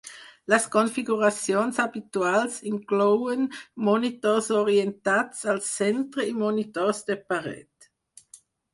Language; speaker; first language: Catalan; non-native, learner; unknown